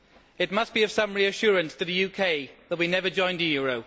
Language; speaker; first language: English; native; English